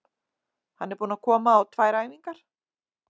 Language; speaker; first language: Icelandic; native; Icelandic